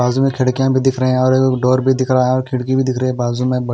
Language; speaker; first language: Hindi; non-native, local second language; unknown